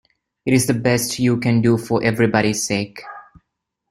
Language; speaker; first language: English; non-native, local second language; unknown